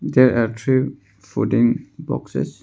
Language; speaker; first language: English; non-native, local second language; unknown